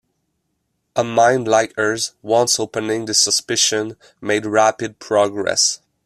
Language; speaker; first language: English; non-native, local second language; French